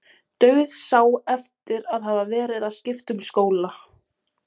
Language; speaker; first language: Icelandic; non-native, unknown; Polish